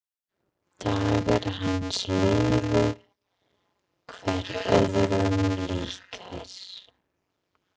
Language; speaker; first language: Icelandic; non-native, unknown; English